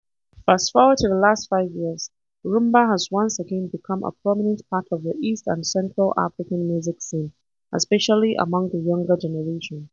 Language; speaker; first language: English; non-native, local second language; Hausa